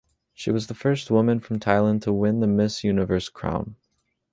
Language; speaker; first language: English; native; English